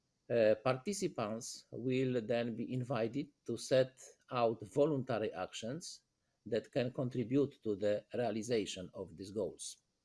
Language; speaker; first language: English; non-native, fluent; Polish